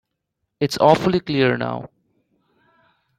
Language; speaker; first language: English; non-native, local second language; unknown